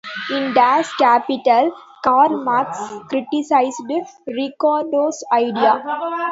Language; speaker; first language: English; non-native, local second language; Tamil